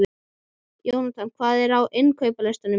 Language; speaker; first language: Icelandic; native; Icelandic